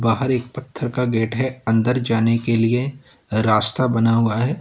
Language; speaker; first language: Hindi; native; Hindi